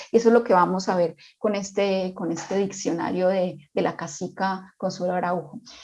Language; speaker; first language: Spanish; native; Spanish